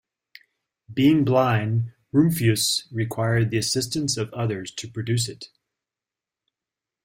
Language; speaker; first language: English; native; English